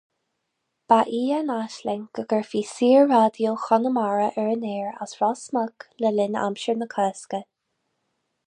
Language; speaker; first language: Irish; non-native, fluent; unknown